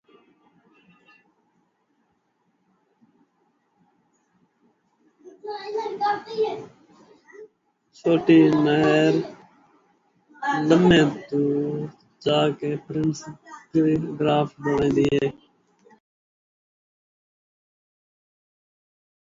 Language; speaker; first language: English; non-native, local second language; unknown